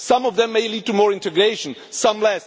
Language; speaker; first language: English; non-native, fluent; Czech